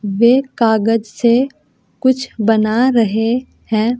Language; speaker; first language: Hindi; native; Hindi